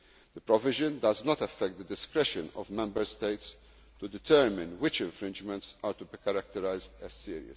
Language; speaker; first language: English; non-native, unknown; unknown